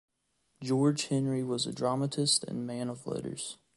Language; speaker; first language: English; native; English